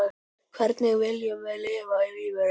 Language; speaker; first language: Icelandic; native; Icelandic